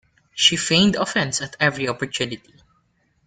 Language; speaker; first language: English; non-native, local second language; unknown